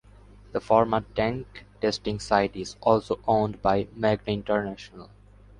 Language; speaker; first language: English; non-native, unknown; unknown